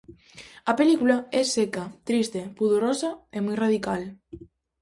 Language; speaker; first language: Galician; native; Galician